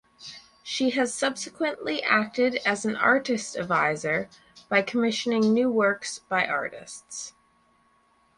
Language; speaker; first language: English; native; English